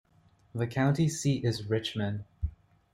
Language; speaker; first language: English; native; English